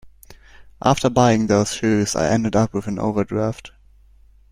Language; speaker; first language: English; non-native, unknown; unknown